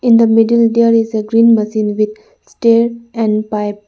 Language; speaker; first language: English; non-native, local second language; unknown